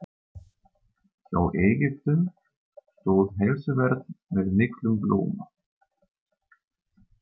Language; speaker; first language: Icelandic; non-native, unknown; German